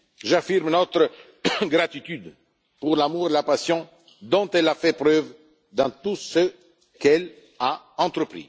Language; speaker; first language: French; non-native, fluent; Italian